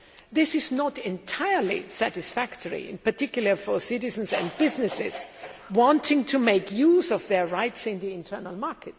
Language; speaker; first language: English; non-native, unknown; German